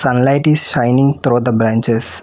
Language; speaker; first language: English; non-native, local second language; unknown